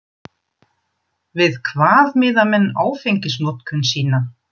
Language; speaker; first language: Icelandic; non-native, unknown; German